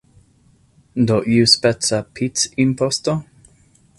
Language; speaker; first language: Esperanto; non-native, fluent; English